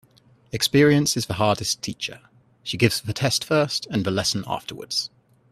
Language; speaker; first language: English; native; English